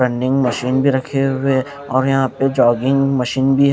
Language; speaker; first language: Hindi; non-native, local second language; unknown